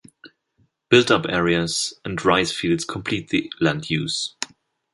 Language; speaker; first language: English; non-native, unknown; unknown